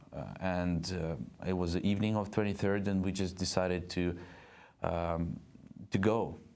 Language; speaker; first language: English; non-native, fluent; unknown